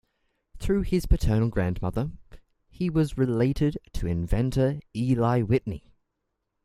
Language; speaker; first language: English; native; English